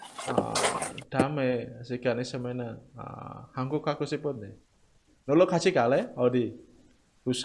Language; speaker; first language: Korean; non-native, learner; Indonesian